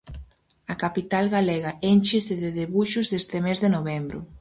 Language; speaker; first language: Galician; native; Galician